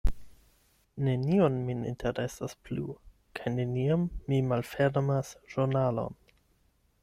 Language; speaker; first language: Esperanto; non-native, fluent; German